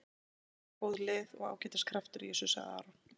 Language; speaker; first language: Icelandic; native; Icelandic